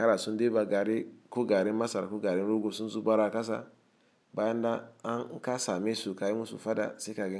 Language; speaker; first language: Hausa; non-native, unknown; Igbo